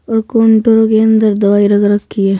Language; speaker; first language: Hindi; native; Hindi